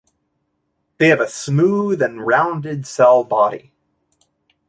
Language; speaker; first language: English; native; English